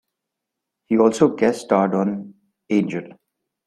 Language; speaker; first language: English; non-native, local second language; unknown